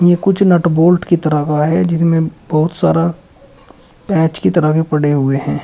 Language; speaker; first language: Hindi; native; Hindi